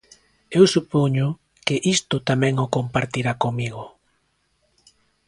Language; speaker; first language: Galician; native; Galician